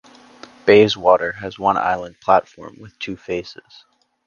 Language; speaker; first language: English; native; English